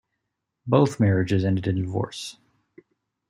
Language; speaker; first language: English; native; English